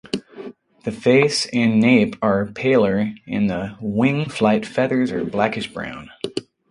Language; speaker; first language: English; native; English